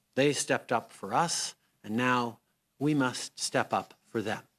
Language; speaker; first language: English; native; English